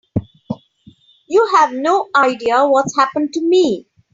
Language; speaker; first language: English; non-native, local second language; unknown